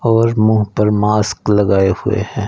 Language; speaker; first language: Hindi; non-native, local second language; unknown